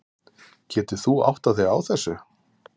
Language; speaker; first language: Icelandic; native; Icelandic